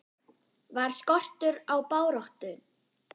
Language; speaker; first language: Icelandic; non-native, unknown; German